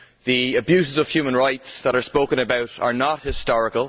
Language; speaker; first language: English; native; English